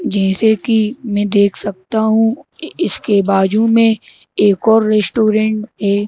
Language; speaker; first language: Hindi; native; Hindi